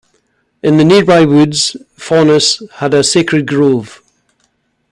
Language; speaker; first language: English; native; English